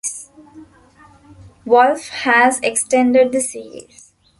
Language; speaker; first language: English; non-native, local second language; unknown